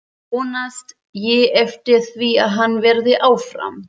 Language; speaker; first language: Icelandic; non-native, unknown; German